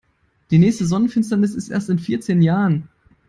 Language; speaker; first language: English; non-native, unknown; German